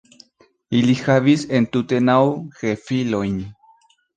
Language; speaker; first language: Esperanto; non-native, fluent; Spanish